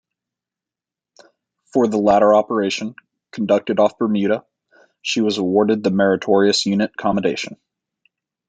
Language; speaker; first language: English; native; English